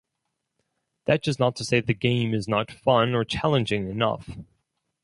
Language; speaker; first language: English; non-native, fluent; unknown